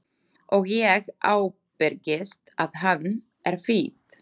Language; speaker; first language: Icelandic; non-native, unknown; Slovak